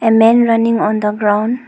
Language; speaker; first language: English; non-native, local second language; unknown